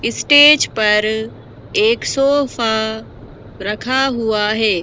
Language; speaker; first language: Hindi; native; Hindi